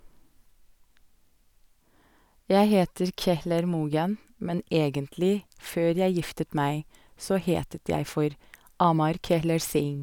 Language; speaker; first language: Norwegian; non-native, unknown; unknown